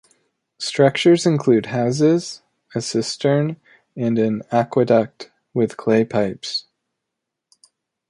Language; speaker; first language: English; native; English